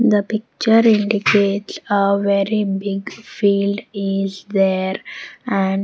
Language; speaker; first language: English; non-native, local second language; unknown